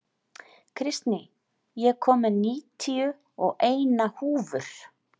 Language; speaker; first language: Icelandic; native; Icelandic